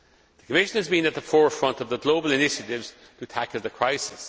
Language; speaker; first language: English; non-native, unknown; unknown